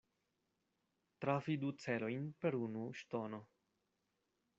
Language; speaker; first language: Esperanto; non-native, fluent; Spanish